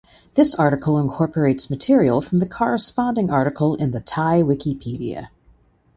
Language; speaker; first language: English; native; English